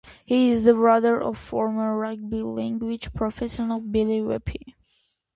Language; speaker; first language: English; non-native, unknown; Armenian